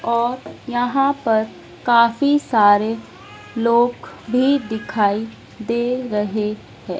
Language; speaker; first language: Hindi; native; Hindi